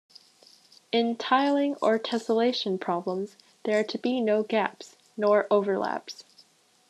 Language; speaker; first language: English; native; English